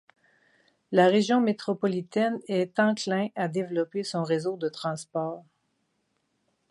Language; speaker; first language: French; native; French